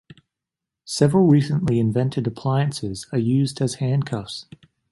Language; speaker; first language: English; native; English